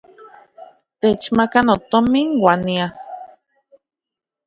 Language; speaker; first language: Central Puebla Nahuatl; native; Central Puebla Nahuatl